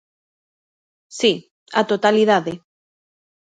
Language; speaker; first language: Galician; native; Galician